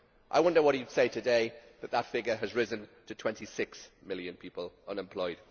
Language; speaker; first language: English; native; English